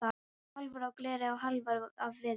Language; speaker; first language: Icelandic; non-native, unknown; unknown